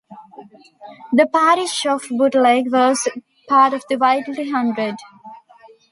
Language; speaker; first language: English; non-native, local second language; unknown